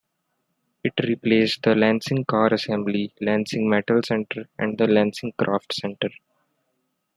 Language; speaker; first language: English; non-native, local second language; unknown